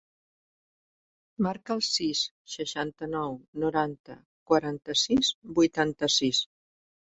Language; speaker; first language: Catalan; native; Catalan